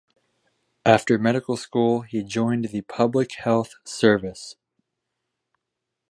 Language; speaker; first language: English; native; English